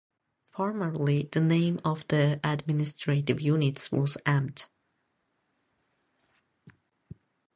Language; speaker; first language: English; non-native, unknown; Azerbaijani